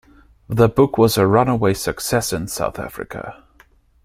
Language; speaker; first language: English; non-native, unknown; German